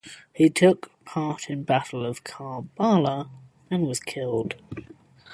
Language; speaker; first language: English; native; English